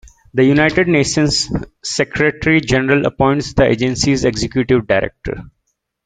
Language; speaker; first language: English; native; English